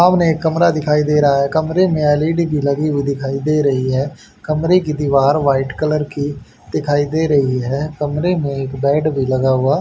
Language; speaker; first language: Hindi; native; Hindi